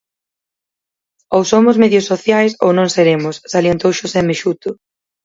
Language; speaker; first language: Galician; native; Galician